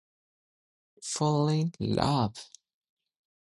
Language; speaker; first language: English; non-native, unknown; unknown